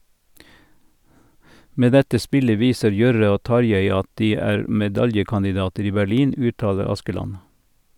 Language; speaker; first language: Norwegian; native; Norwegian